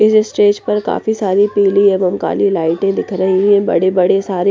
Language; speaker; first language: Hindi; non-native, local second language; Punjabi